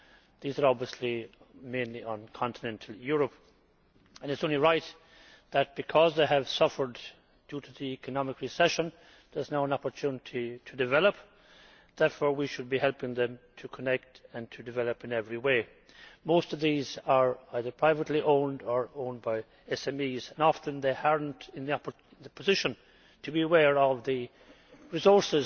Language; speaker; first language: English; native; English